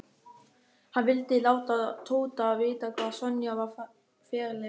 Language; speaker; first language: Icelandic; non-native, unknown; German